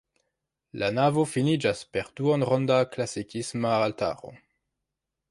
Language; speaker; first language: Esperanto; non-native, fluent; French